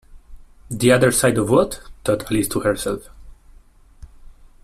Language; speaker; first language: English; non-native, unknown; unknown